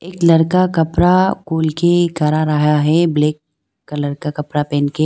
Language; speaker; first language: Hindi; non-native, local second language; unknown